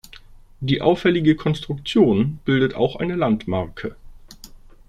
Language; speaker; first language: German; native; German